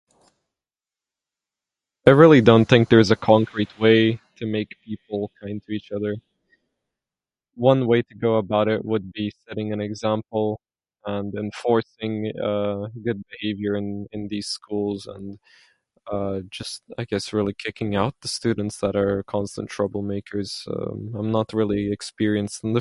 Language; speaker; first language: English; non-native, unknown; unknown